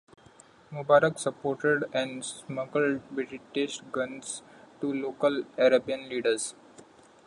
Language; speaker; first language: English; non-native, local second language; Marathi